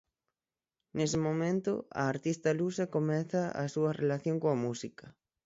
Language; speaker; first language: Galician; native; Galician